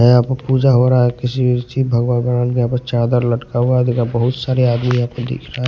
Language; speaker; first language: Hindi; non-native, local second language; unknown